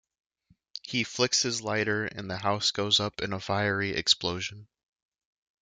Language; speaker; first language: English; native; English